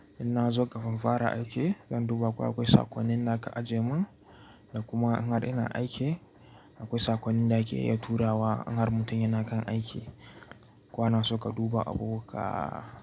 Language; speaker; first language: Hausa; native; Hausa